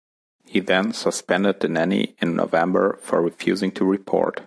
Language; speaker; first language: English; non-native, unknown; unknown